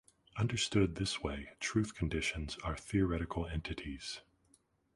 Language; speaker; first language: English; native; English